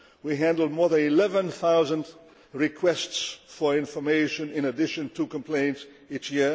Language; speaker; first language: English; non-native, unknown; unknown